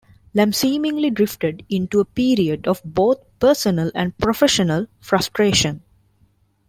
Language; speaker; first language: English; non-native, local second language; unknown